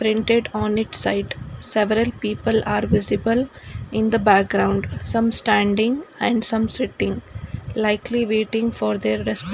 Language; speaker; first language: English; non-native, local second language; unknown